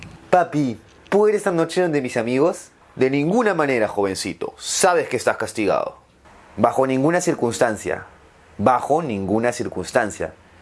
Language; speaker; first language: Spanish; native; Spanish